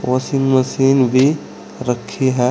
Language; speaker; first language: Hindi; native; Hindi